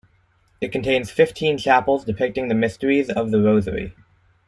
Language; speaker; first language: English; native; English